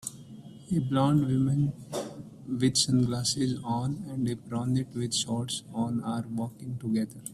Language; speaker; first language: English; non-native, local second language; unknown